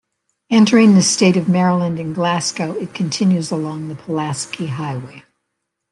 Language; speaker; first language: English; native; English